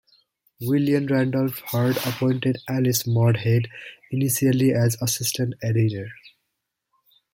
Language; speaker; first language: English; native; English